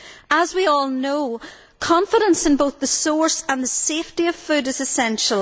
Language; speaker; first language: English; native; English